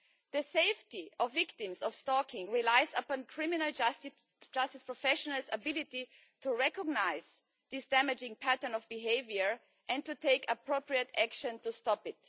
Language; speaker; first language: English; non-native, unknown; German